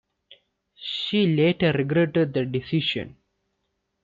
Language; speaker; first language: English; non-native, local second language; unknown